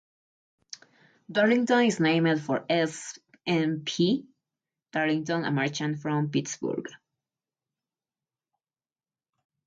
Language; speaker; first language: English; non-native, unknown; Spanish